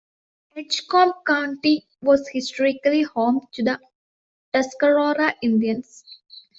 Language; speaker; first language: English; non-native, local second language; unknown